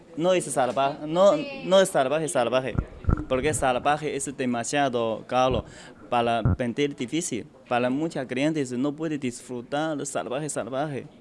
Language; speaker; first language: Spanish; non-native, learner; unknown